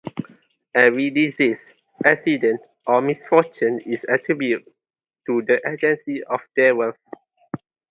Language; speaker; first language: English; non-native, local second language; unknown